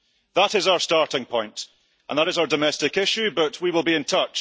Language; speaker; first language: English; early bilingual, heritage; English